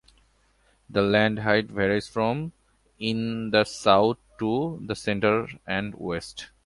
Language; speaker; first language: English; non-native, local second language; Bangla